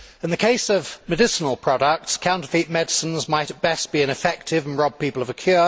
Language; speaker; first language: English; native; English